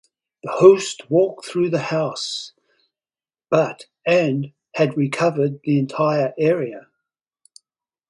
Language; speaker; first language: English; native; English